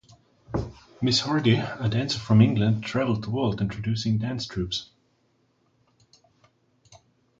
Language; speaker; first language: English; non-native, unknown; German